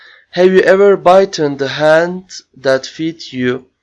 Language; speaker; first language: English; non-native, fluent; Turkish